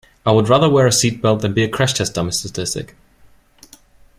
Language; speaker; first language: English; non-native, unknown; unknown